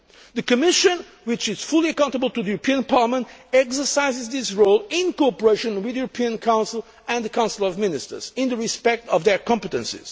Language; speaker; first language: English; non-native, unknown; Portuguese